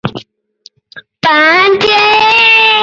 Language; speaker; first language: English; non-native, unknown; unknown